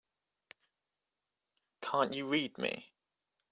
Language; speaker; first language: English; native; English